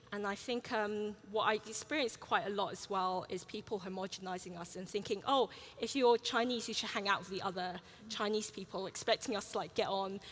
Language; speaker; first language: English; early bilingual, other home language; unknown